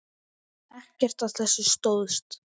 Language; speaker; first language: Icelandic; native; Icelandic